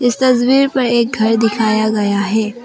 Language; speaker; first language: Hindi; non-native, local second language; Assamese